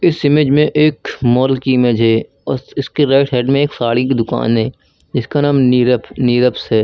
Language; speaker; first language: Hindi; native; Hindi